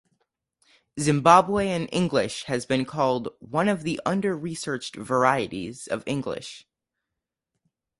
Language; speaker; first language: English; native; English